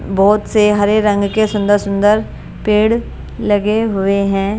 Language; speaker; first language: Hindi; non-native, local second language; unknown